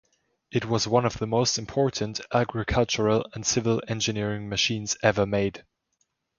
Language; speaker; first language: English; non-native, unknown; German